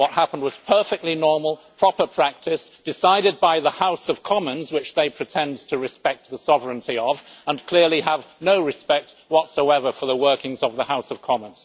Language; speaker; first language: English; native; English